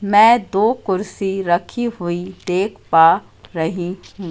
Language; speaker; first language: Hindi; native; Hindi